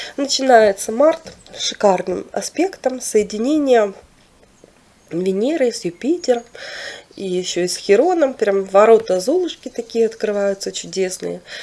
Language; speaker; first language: Russian; non-native, local second language; Ukrainian